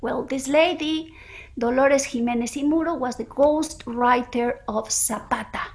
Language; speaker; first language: English; early bilingual, other home language; Spanish